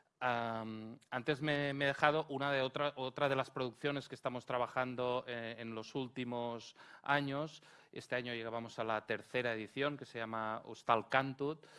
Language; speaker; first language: Spanish; non-native, local second language; Catalan